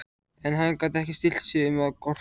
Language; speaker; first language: Icelandic; native; Icelandic